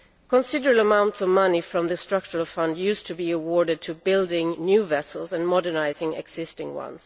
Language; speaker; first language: English; non-native, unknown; Swedish